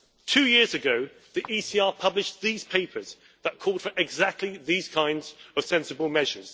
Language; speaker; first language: English; native; English